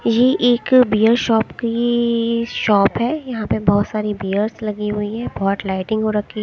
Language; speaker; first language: Hindi; native; Hindi